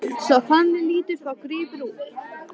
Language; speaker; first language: Icelandic; native; Icelandic